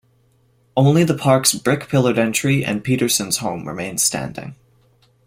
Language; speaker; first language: English; native; English